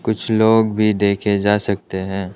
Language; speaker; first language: Hindi; non-native, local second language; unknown